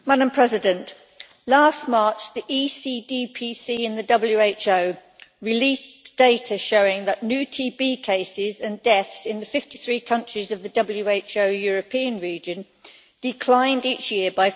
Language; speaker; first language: English; native; English